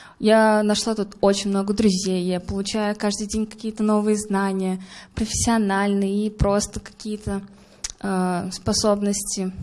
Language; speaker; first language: Russian; non-native, local second language; Kyrgyz